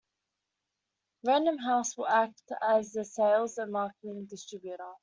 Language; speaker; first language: English; native; English